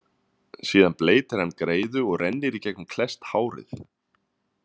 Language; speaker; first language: Icelandic; native; Icelandic